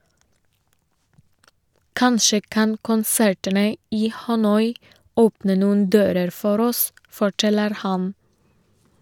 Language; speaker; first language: Norwegian; non-native, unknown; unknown